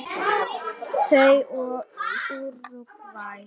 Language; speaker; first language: Icelandic; non-native, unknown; Polish